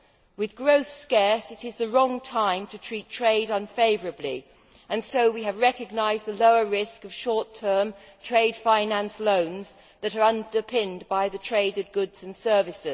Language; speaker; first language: English; native; English